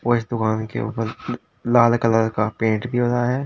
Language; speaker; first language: Hindi; native; Hindi